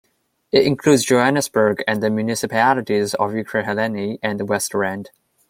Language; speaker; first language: English; non-native, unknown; Chinese